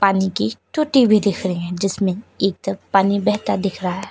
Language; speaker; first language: Hindi; native; Hindi